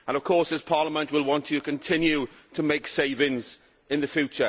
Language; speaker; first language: English; native; English